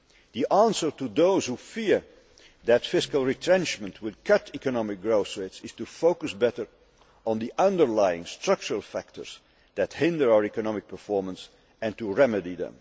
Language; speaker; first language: English; non-native, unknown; Dutch